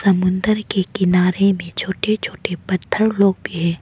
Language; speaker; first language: Hindi; non-native, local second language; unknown